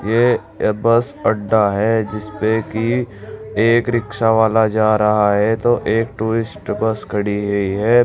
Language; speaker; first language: Hindi; native; Hindi